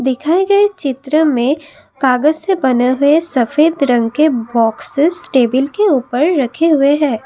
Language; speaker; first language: Hindi; non-native, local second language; Assamese